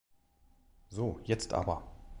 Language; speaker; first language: German; native; German